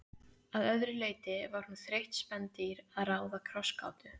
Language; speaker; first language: Icelandic; native; Icelandic